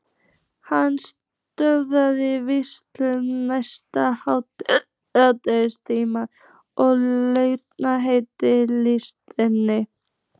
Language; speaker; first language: Icelandic; native; Icelandic